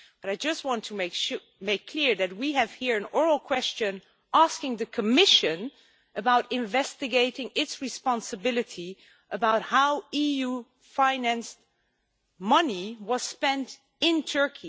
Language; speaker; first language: English; non-native, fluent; Dutch